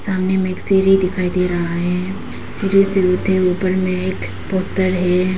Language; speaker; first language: Hindi; non-native, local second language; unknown